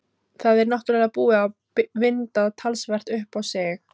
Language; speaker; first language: Icelandic; non-native, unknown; Filipino